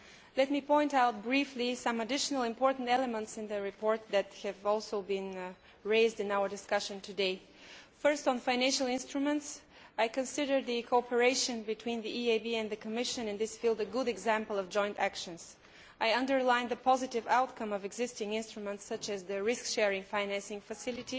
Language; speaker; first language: English; non-native, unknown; Bulgarian